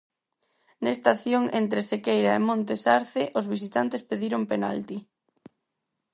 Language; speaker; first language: Galician; non-native, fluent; Spanish